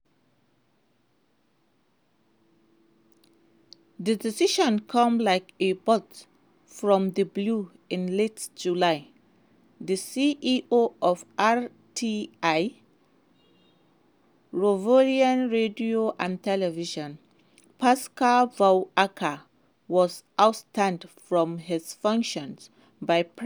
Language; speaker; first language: English; non-native, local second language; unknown